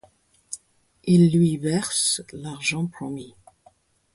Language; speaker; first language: French; non-native, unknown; English